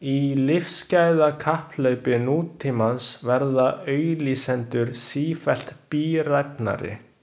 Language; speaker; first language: Icelandic; non-native, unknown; Chinese